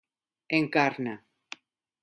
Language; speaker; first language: Galician; non-native, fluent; Spanish